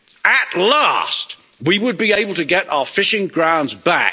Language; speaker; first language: English; native; English